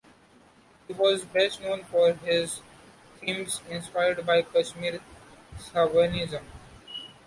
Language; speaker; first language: English; non-native, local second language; Marathi